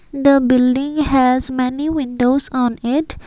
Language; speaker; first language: English; non-native, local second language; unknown